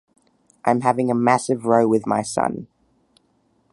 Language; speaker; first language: English; native; English